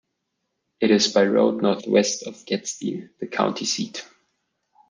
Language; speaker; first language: English; non-native, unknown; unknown